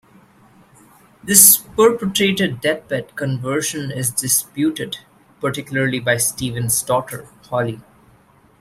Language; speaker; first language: English; non-native, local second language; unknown